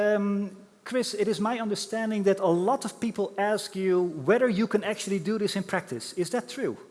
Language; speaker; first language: English; non-native, fluent; Dutch